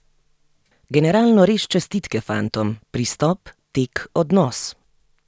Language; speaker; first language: Slovenian; native; Slovenian